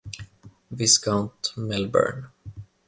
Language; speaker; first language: German; non-native, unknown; Finnish